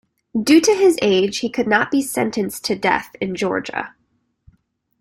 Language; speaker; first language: English; native; English